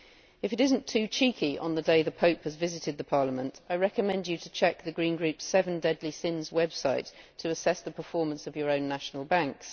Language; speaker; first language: English; native; English